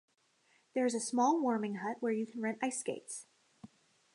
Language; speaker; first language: English; native; English